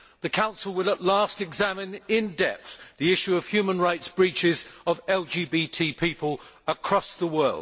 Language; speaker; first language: English; native; English